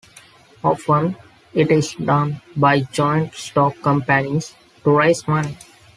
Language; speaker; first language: English; non-native, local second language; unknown